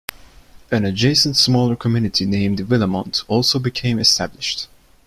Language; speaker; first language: English; non-native, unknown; Turkish